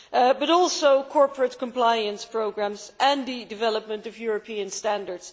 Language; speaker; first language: English; non-native, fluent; Dutch